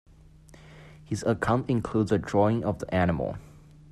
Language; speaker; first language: English; non-native, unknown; Chinese